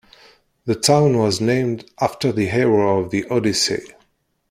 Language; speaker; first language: English; non-native, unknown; Kabyle